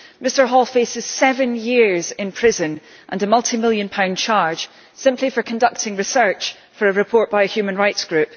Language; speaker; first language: English; native; English